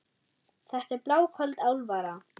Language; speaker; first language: Icelandic; non-native, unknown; German